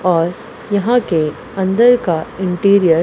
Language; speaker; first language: Hindi; non-native, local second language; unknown